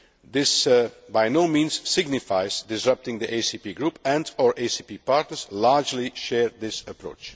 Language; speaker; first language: English; non-native, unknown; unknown